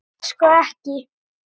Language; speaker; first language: Icelandic; native; Icelandic